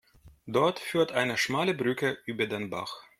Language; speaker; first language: German; non-native, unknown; Russian